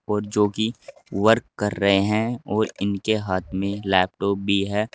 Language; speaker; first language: Hindi; native; Hindi